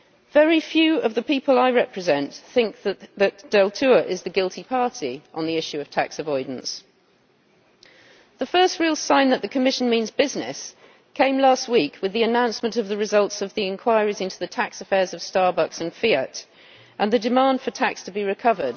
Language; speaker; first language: English; native; English